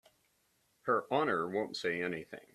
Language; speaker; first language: English; native; English